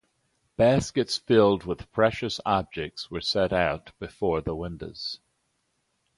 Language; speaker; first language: English; native; English